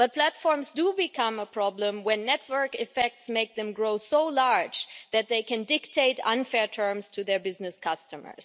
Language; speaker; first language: English; non-native, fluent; German